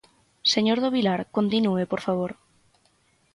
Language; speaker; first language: Galician; native; Galician